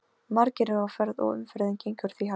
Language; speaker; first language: Icelandic; non-native, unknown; Polish